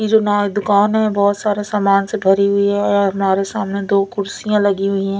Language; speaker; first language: Hindi; non-native, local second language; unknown